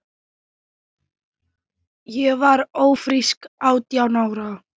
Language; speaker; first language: Icelandic; non-native, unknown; Thai